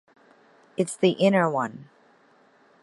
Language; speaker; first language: English; native; English